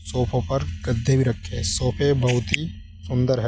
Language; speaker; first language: Hindi; native; Hindi